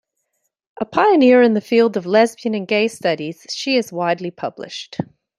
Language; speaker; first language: English; native; English